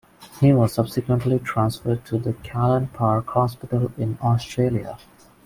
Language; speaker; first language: English; non-native, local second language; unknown